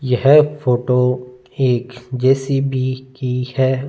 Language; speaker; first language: Hindi; non-native, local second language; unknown